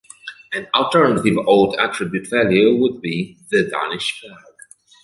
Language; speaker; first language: English; native; English